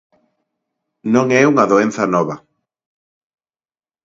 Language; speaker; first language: Galician; non-native, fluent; Spanish